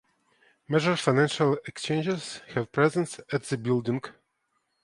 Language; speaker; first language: English; non-native, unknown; Ukrainian